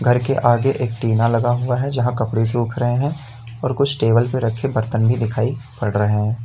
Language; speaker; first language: Hindi; native; Hindi